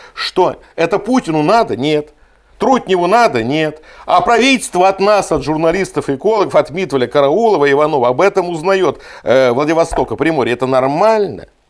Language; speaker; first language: Russian; native; Russian